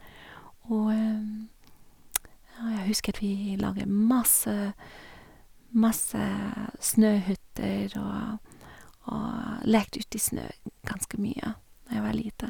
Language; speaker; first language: Norwegian; non-native, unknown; English